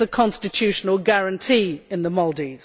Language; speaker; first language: English; native; English